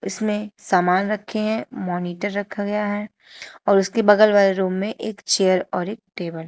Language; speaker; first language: Hindi; native; Hindi